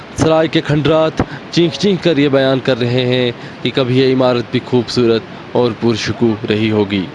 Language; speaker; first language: Urdu; non-native, local second language; Kashmiri